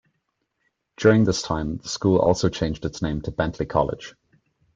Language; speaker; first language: English; native; English